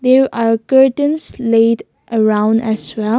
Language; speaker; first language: English; non-native, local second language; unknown